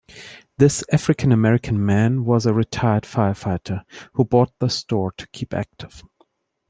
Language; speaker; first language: English; non-native, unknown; German